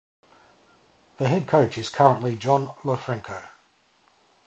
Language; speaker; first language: English; native; English